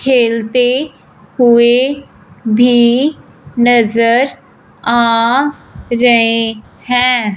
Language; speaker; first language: Hindi; non-native, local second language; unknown